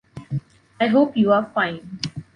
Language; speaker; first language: English; non-native, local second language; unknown